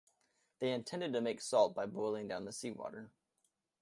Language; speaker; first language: English; native; English